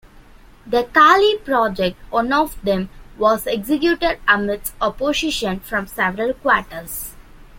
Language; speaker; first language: English; non-native, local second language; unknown